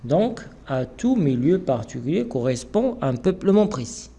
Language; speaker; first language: French; non-native, local second language; Arabic